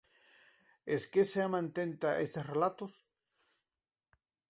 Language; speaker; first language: Galician; native; Galician